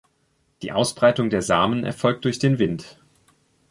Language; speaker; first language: German; native; German